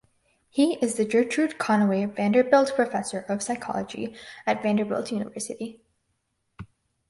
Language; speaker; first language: English; native; English